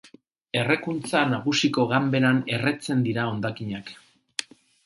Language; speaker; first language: Basque; non-native, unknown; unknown